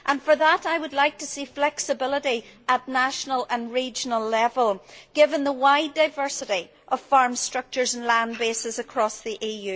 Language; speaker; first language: English; native; English